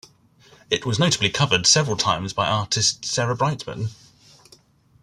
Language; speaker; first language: English; native; English